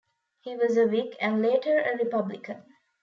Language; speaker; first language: English; non-native, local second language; Tamil